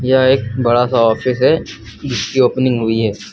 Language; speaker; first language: Hindi; native; Hindi